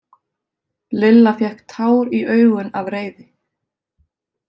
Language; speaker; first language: Icelandic; native; Icelandic